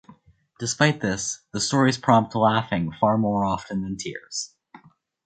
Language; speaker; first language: English; native; English